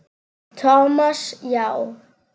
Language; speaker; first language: Icelandic; non-native, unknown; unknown